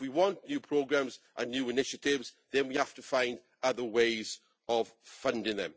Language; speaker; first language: English; native; English